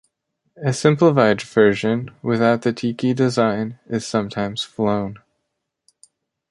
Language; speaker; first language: English; native; English